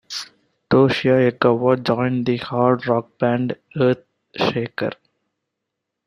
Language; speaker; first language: English; non-native, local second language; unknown